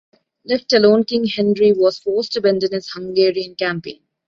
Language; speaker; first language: English; non-native, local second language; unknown